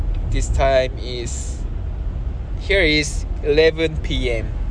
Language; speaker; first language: English; non-native, learner; Korean